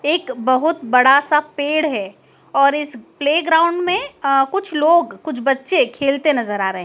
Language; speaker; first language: Hindi; native; Hindi